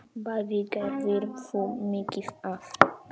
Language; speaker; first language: Icelandic; non-native, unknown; Polish